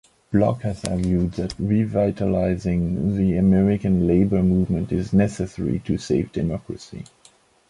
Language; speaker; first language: English; non-native, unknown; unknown